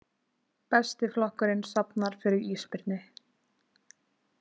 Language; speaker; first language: Icelandic; native; Icelandic